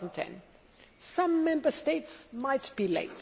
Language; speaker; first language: English; non-native, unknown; German